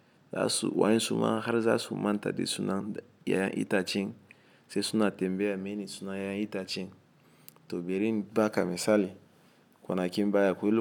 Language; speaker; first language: Hausa; non-native, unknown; Igbo